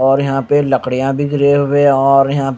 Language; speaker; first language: Hindi; non-native, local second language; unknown